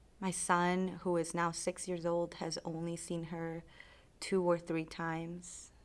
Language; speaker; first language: English; early bilingual, other home language; Spanish